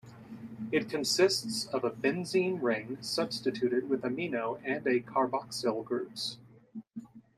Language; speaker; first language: English; native; English